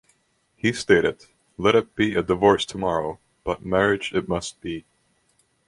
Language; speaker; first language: English; non-native, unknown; Estonian